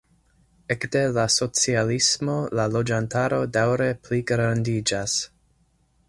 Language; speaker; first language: Esperanto; non-native, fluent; English